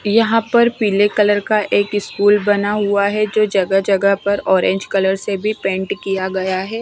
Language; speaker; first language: Hindi; non-native, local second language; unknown